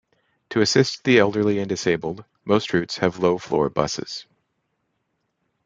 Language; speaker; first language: English; native; English